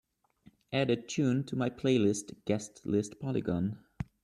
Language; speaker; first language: English; native; English